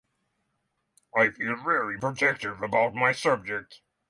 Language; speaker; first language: English; non-native, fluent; Norwegian